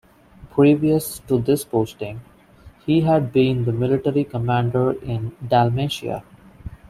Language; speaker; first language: English; non-native, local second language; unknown